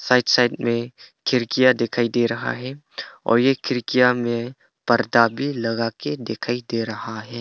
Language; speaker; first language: Hindi; non-native, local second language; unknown